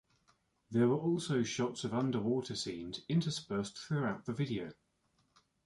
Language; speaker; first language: English; native; English